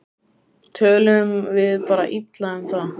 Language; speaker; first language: Icelandic; native; Icelandic